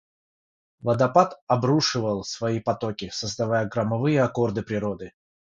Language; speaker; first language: Russian; non-native, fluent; Georgian